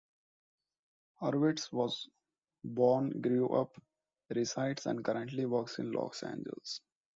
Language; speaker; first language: English; non-native, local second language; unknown